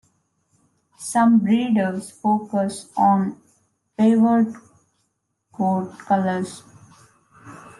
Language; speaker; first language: English; non-native, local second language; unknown